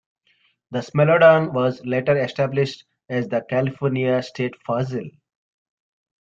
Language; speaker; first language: English; native; English